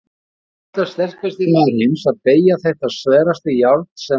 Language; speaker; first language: Icelandic; native; Icelandic